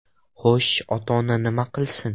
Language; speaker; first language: Uzbek; non-native, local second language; Russian